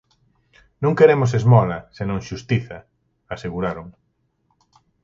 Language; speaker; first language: Galician; native; Galician